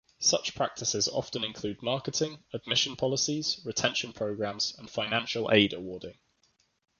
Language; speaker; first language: English; native; English